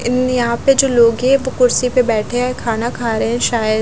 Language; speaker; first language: Hindi; non-native, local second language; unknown